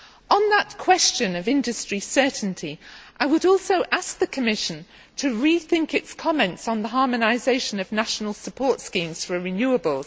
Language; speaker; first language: English; native; English